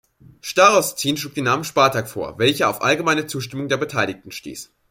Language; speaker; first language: German; native; German